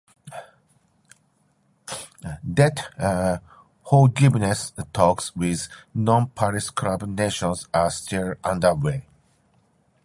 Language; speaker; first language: English; non-native, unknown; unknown